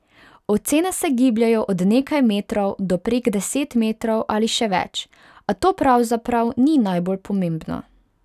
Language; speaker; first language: Slovenian; non-native, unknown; Hungarian